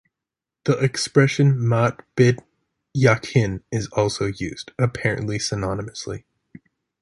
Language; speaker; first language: English; native; English